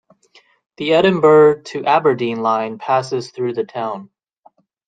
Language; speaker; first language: English; native; English